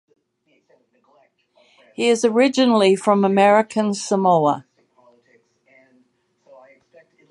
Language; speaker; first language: English; native; English